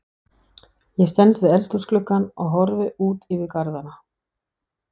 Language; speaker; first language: Icelandic; non-native, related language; Danish